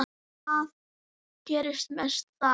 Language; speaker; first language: Icelandic; native; Icelandic